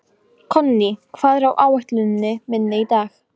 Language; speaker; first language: Icelandic; non-native, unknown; Polish